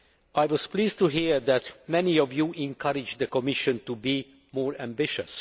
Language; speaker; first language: English; non-native, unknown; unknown